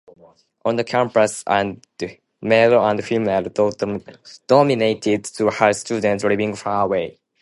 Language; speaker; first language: English; non-native, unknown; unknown